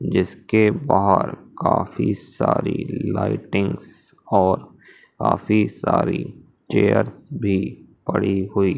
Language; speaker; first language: Hindi; native; Hindi